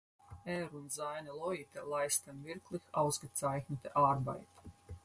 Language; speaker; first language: German; non-native, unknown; Latvian